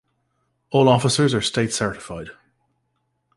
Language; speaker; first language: English; native; English